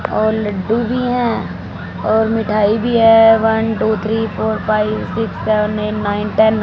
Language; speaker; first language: Hindi; non-native, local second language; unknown